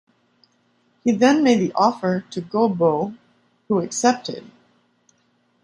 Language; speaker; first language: English; native; English